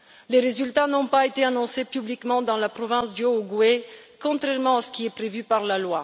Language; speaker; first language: French; non-native, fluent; Bulgarian